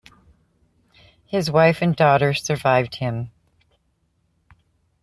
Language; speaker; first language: English; native; English